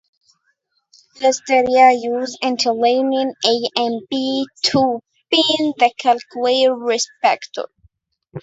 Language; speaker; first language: English; native; English